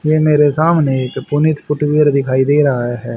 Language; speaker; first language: Hindi; native; Hindi